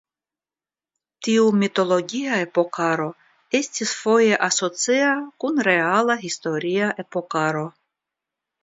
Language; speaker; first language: Esperanto; non-native, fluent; Russian